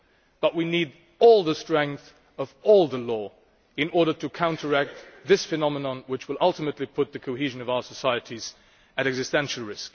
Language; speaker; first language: English; non-native, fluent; Luxembourgish